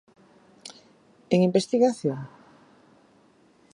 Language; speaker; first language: Galician; native; Galician